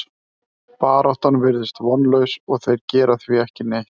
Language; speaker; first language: Icelandic; native; Icelandic